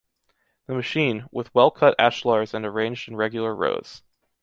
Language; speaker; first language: English; native; English